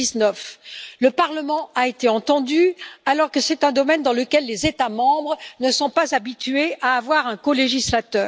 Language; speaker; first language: French; native; French